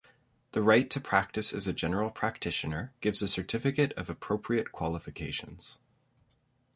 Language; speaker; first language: English; native; English